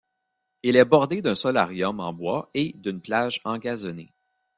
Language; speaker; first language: French; native; French